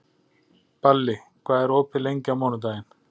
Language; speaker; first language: Icelandic; native; Icelandic